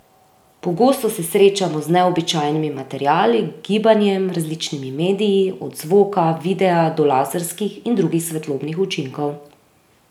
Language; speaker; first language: Slovenian; native; Slovenian